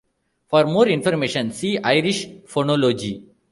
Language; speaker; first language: English; non-native, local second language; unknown